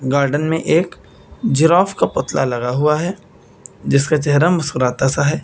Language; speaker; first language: Hindi; native; Hindi